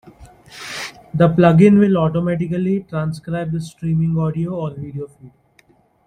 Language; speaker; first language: English; non-native, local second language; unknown